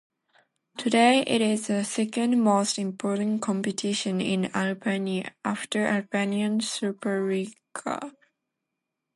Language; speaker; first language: English; non-native, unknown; Japanese